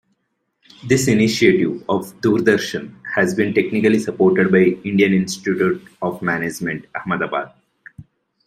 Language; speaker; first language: English; non-native, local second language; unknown